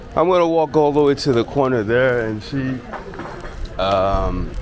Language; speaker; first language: English; native; English